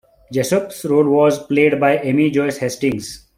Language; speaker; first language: English; non-native, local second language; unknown